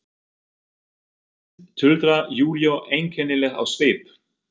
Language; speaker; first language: Icelandic; non-native, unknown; German